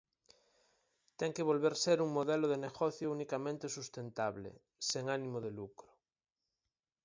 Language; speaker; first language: Galician; native; Galician